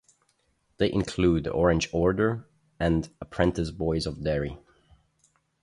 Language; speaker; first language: English; non-native, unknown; German